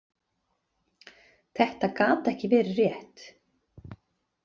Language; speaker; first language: Icelandic; native; Icelandic